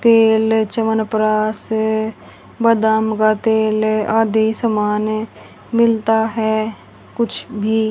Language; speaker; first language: Hindi; native; Hindi